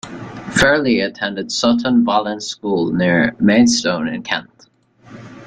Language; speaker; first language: English; native; English